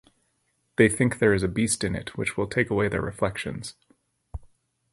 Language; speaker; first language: English; native; English